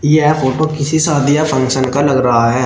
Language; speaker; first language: Hindi; native; Hindi